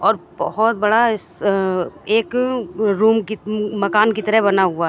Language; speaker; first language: Hindi; native; Hindi